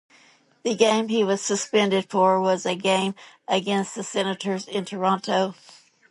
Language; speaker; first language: English; native; English